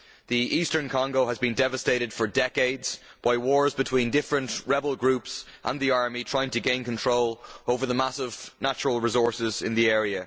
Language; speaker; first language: English; native; English